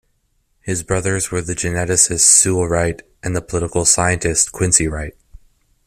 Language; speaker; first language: English; native; English